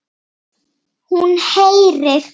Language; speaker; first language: Icelandic; native; Icelandic